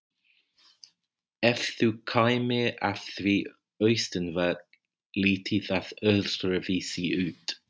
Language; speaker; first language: Icelandic; non-native, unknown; English